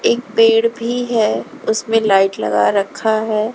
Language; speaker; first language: Hindi; native; Hindi